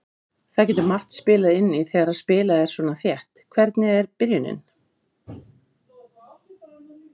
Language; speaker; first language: Icelandic; native; Icelandic